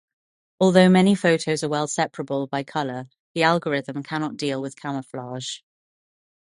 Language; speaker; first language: English; non-native, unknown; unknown